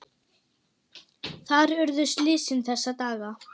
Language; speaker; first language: Icelandic; non-native, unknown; German